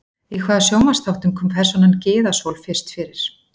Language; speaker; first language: Icelandic; native; Icelandic